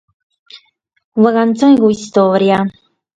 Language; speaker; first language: Sardinian; native; Sardinian